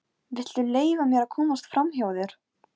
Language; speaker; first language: Icelandic; non-native, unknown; Polish